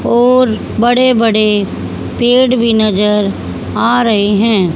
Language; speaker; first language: Hindi; native; Hindi